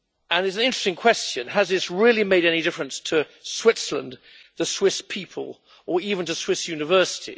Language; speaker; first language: English; native; English